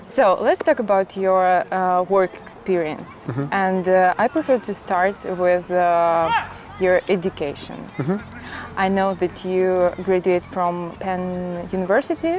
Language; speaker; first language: English; non-native, learner; Russian